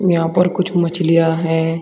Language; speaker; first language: Hindi; native; Hindi